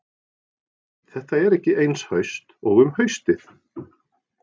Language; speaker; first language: Icelandic; non-native, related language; Norwegian